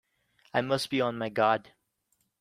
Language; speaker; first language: English; non-native, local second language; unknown